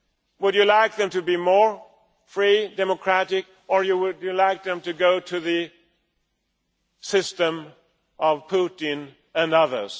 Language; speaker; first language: English; non-native, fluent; Swedish